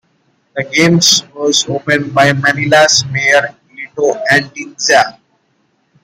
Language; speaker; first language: English; non-native, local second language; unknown